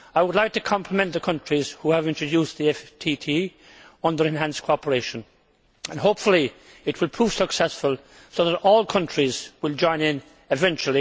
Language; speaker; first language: English; native; English